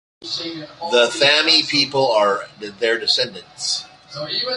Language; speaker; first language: English; native; English